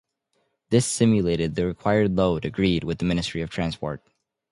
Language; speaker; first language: English; native; English